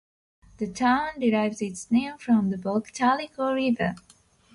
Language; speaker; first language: English; non-native, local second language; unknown